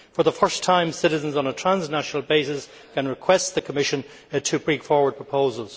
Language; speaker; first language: English; native; English